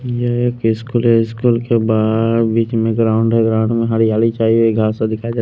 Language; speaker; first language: Hindi; non-native, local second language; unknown